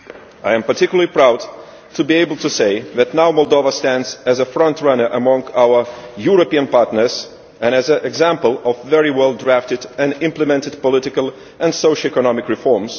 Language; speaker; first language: English; non-native, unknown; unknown